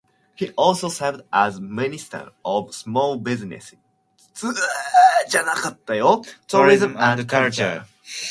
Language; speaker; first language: English; non-native, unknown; Japanese